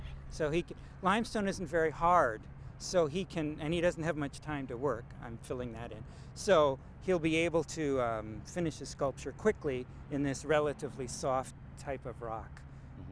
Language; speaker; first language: English; native; English